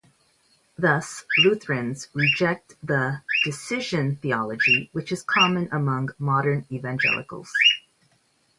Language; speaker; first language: English; native; English